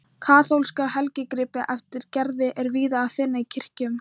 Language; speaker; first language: Icelandic; non-native, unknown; Thai